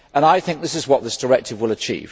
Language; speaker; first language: English; native; English